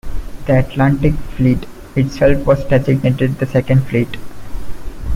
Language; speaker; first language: English; non-native, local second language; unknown